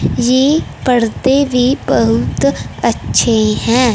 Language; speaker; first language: Hindi; non-native, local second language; Punjabi